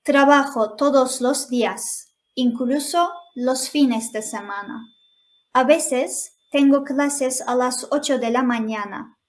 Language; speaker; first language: Spanish; non-native, fluent; Turkish